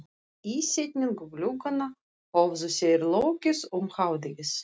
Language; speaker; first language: Icelandic; non-native, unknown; Russian